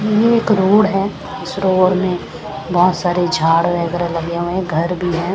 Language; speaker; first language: Hindi; non-native, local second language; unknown